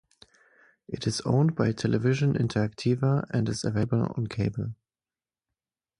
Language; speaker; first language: English; non-native, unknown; German